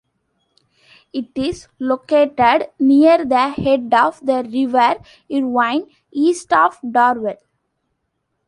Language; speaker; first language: English; non-native, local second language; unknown